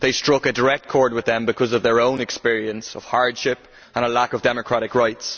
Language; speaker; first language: English; native; English